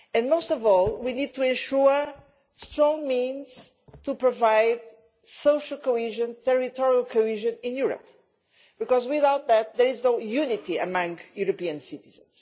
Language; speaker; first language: English; non-native, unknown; Portuguese